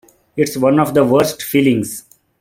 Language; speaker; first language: English; non-native, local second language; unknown